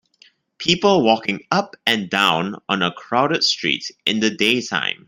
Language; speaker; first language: English; non-native, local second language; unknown